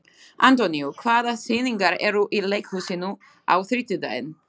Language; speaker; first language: Icelandic; non-native, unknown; Slovak